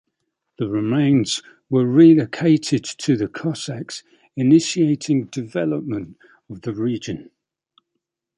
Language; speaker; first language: English; native; English